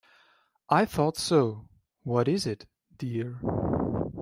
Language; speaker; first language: English; non-native, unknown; German